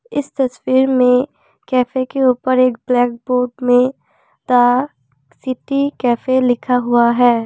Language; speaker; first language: Hindi; non-native, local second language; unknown